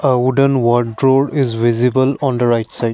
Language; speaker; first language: English; non-native, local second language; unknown